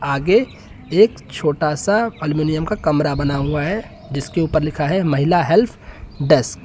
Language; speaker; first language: Hindi; native; Hindi